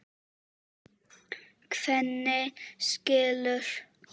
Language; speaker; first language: Icelandic; non-native, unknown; Czech